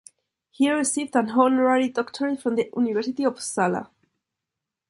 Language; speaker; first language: English; non-native, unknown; Spanish